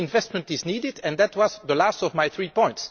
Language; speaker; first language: English; non-native, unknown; French